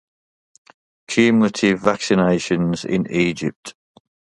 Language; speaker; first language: English; native; English